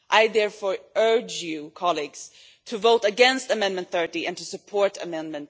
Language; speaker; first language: English; non-native, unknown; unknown